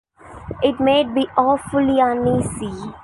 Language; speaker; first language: English; non-native, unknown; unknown